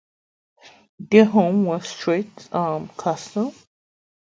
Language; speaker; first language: English; native; English